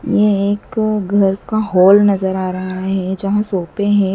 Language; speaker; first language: Hindi; native; Hindi